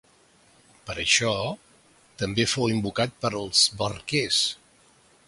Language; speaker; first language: Catalan; native; Catalan